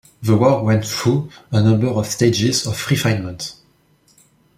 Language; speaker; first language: English; non-native, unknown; French